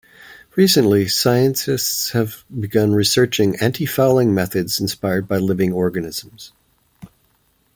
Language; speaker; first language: English; native; English